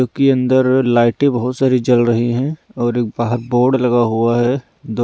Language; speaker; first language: Hindi; non-native, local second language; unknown